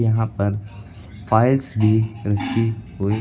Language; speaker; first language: Hindi; native; Hindi